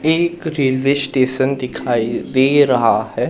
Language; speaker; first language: Hindi; native; Hindi